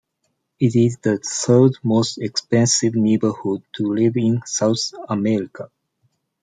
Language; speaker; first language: English; non-native, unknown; Japanese